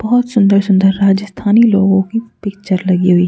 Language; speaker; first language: Hindi; native; Hindi